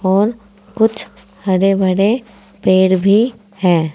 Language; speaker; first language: Hindi; native; Hindi